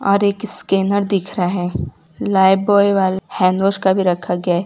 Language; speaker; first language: Hindi; non-native, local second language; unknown